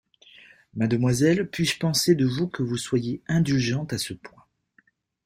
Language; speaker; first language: French; native; French